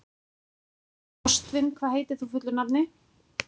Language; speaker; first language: Icelandic; native; Icelandic